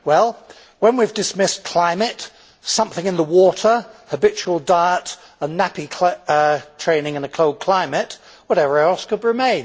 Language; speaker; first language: English; native; English